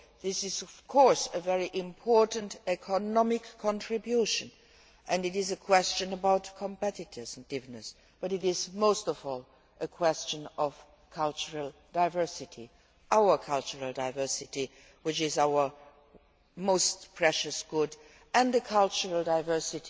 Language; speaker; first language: English; non-native, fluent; Luxembourgish